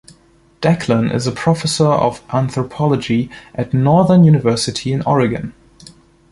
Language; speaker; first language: English; non-native, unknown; German